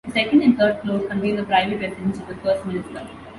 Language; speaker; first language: English; non-native, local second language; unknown